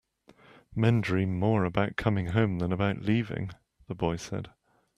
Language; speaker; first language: English; native; English